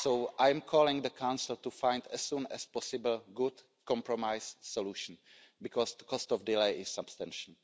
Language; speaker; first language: English; non-native, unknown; Czech